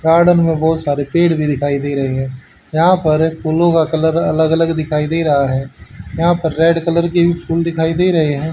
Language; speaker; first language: Hindi; native; Hindi